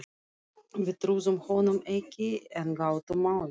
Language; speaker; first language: Icelandic; non-native, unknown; Russian